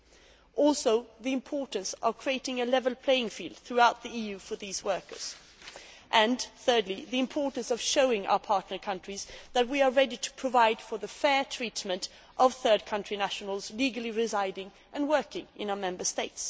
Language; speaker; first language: English; non-native, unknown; Swedish